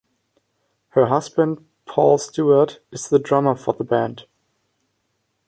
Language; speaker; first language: English; non-native, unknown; German